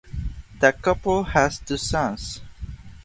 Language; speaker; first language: English; non-native, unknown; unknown